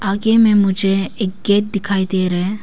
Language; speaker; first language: Hindi; early bilingual, other home language; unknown